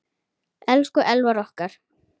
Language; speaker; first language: Icelandic; native; Icelandic